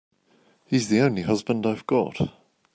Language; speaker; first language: English; native; English